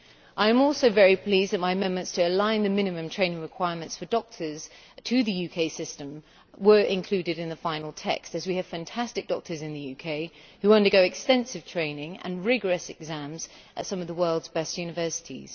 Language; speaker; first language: English; native; English